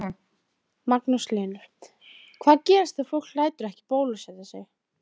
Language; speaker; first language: Icelandic; native; Icelandic